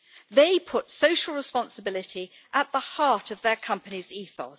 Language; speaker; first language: English; native; English